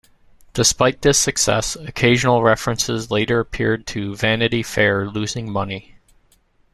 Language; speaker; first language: English; native; English